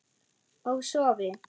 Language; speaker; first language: Icelandic; non-native, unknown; German